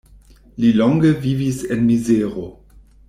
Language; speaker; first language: Esperanto; non-native, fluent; German